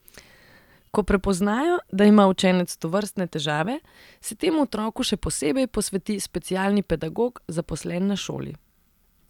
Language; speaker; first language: Slovenian; non-native, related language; Serbian